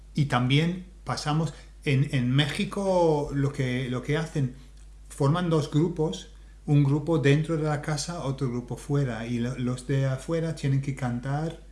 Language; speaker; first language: Spanish; non-native, fluent; English